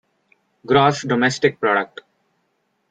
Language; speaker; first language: English; non-native, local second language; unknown